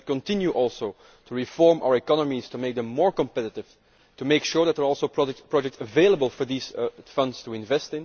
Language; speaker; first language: English; non-native, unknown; Dutch